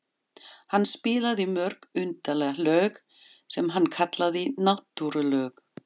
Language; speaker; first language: Icelandic; non-native, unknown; German